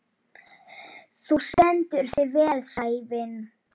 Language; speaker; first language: Icelandic; non-native, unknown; Polish